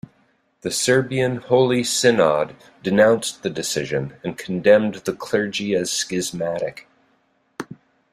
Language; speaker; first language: English; native; English